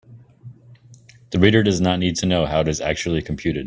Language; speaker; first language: English; native; English